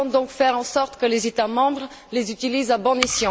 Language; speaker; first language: French; non-native, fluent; Bulgarian